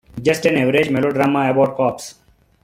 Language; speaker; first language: English; non-native, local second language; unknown